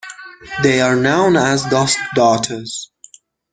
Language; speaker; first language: English; non-native, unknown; Persian